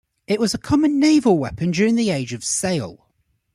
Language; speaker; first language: English; native; English